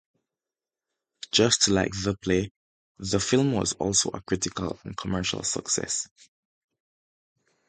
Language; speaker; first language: English; native; English